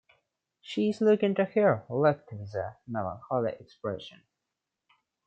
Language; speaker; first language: English; non-native, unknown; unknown